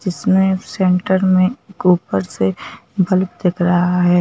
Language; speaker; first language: Hindi; native; Hindi